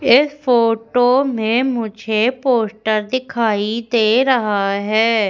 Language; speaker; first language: Hindi; native; Hindi